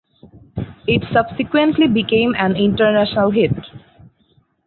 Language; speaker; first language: English; non-native, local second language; Bangla